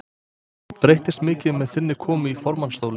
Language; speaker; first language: Icelandic; non-native, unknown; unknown